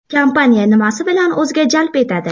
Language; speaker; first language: Uzbek; native; Uzbek